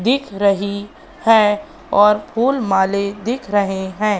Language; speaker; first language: Hindi; native; Hindi